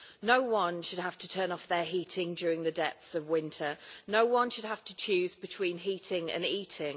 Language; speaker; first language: English; native; English